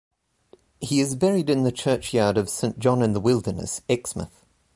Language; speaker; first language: English; native; English